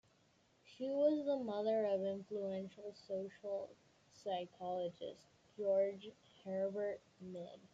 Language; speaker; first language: English; native; English